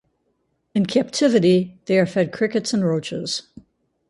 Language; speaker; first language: English; native; English